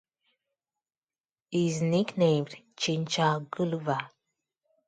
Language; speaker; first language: English; non-native, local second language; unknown